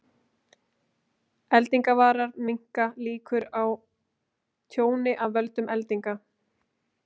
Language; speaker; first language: Icelandic; native; Icelandic